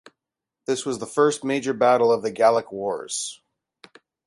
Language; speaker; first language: English; native; English